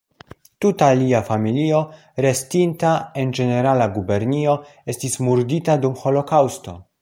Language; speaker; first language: Esperanto; non-native, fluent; Polish